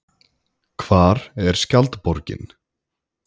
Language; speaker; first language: Icelandic; native; Icelandic